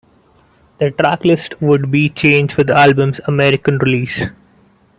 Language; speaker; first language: English; non-native, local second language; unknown